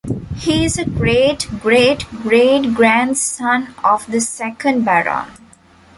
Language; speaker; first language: English; non-native, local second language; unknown